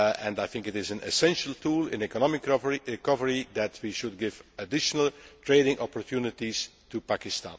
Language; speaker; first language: English; non-native, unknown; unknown